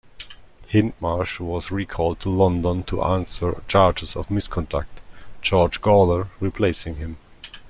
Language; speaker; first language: English; non-native, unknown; German